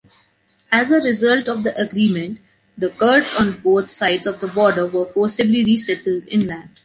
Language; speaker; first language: English; non-native, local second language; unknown